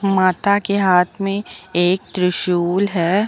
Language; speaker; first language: Hindi; native; Hindi